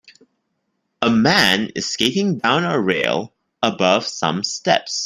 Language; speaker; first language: English; non-native, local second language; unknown